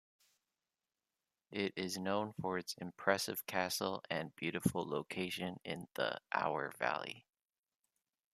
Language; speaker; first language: English; native; English